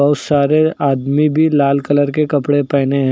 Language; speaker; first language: Hindi; native; Hindi